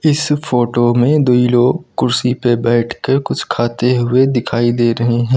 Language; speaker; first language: Hindi; native; Hindi